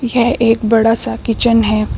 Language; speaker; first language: Hindi; native; Hindi